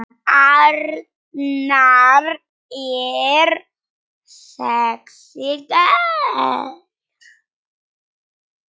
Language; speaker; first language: Icelandic; non-native, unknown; Polish